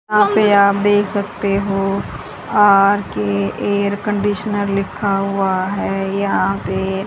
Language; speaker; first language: Hindi; native; Hindi